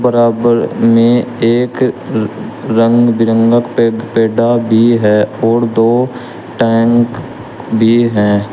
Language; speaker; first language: Hindi; native; Hindi